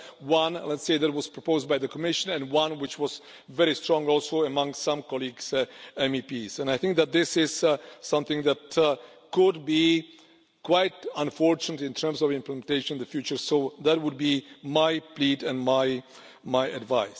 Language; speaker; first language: English; non-native, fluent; Czech